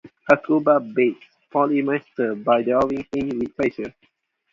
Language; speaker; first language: English; non-native, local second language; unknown